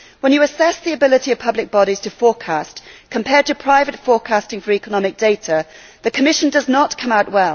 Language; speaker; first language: English; native; English